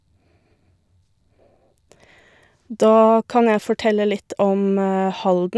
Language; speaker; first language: Norwegian; native; Norwegian